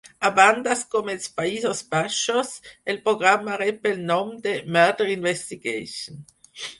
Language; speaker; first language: Catalan; non-native, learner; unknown